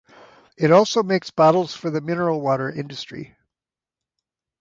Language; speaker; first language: English; native; English